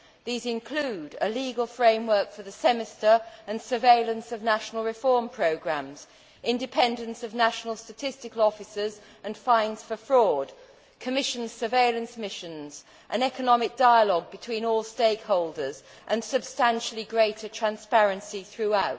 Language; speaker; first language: English; native; English